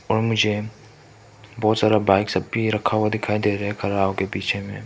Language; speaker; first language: Hindi; non-native, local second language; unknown